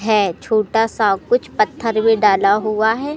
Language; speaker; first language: Hindi; native; Hindi